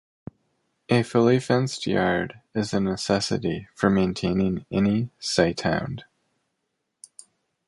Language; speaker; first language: English; native; English